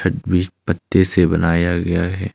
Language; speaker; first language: Hindi; non-native, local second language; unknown